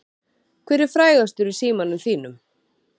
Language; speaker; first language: Icelandic; native; Icelandic